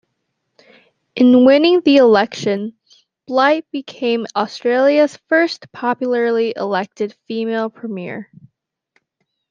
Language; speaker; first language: English; native; English